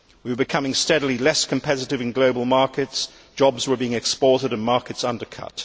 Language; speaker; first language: English; native; English